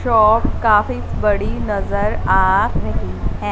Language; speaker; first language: Hindi; non-native, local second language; Punjabi